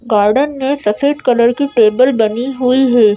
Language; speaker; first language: Hindi; native; Hindi